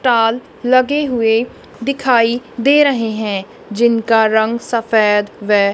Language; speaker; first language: Hindi; non-native, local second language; Punjabi